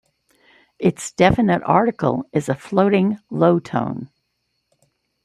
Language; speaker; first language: English; native; English